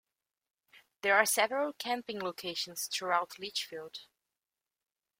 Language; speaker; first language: English; native; English